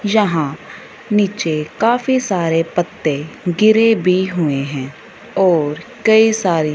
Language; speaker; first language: Hindi; non-native, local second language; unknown